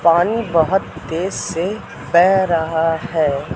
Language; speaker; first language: Hindi; native; Hindi